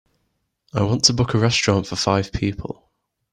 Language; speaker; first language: English; native; English